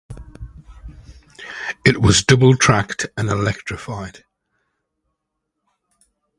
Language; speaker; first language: English; native; English